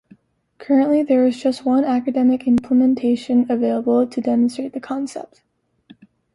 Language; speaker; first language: English; native; English